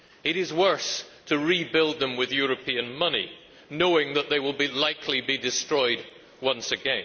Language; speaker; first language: English; native; English